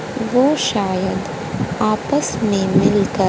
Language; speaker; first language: Hindi; native; Hindi